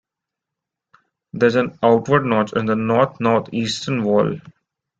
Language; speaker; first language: English; non-native, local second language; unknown